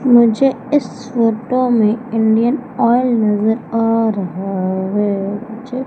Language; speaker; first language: Hindi; native; Hindi